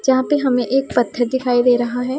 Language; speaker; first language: Hindi; non-native, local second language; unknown